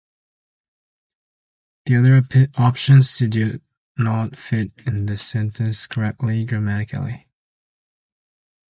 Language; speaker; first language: English; native; English